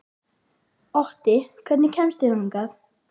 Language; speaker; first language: Icelandic; native; Icelandic